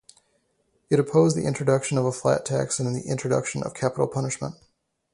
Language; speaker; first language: English; native; English